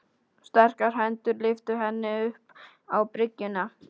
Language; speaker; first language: Icelandic; non-native, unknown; Polish